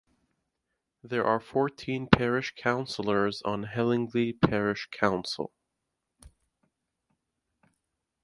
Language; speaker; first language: English; native; English